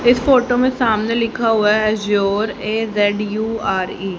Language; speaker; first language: Hindi; native; Hindi